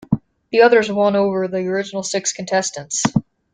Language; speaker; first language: English; native; English